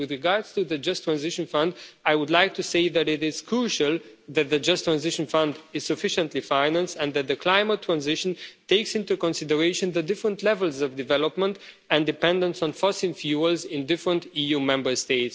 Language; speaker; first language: English; non-native, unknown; Romanian